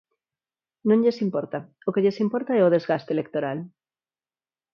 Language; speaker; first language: Galician; non-native, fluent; Spanish